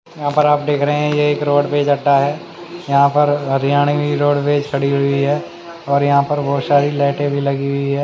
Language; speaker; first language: Hindi; native; Hindi